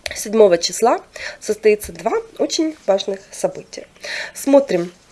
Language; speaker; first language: Russian; non-native, local second language; Ukrainian